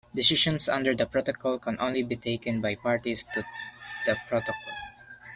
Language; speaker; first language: English; non-native, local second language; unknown